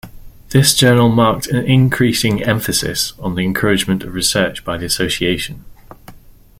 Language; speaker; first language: English; native; English